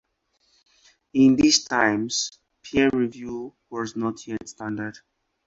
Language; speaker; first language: English; non-native, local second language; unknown